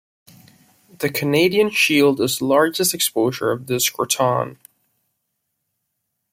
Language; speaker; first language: English; non-native, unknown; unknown